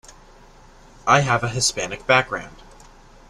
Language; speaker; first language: English; native; English